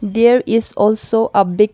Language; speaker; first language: English; non-native, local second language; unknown